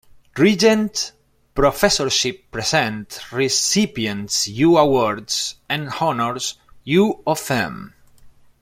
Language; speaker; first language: English; non-native, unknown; Spanish